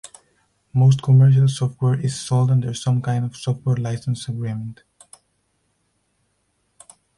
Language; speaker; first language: English; non-native, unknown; Spanish